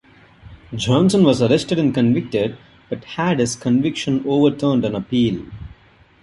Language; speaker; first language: English; non-native, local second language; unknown